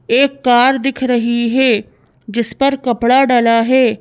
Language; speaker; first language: Hindi; native; Hindi